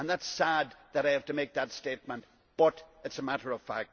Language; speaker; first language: English; native; English